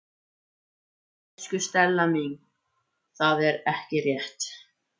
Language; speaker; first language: Icelandic; native; Icelandic